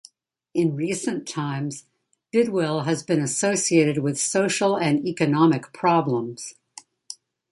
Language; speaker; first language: English; native; English